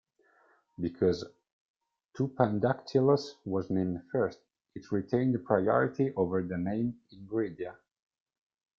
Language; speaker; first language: English; non-native, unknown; Italian